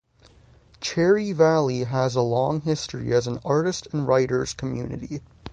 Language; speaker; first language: English; native; English